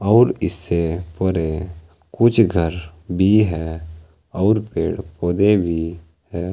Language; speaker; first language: Hindi; native; Hindi